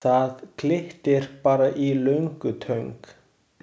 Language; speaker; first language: Icelandic; non-native, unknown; Chinese